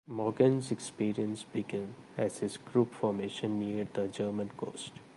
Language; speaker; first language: English; non-native, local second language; Malayalam